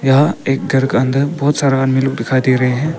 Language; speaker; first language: Hindi; early bilingual, other home language; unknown